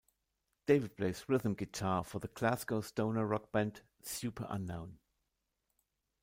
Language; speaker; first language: English; non-native, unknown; German